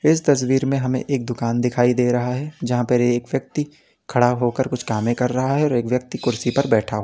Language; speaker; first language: Hindi; native; Hindi